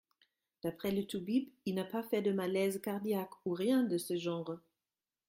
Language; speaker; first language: French; non-native, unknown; German